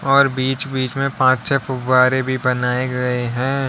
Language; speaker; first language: Hindi; native; Hindi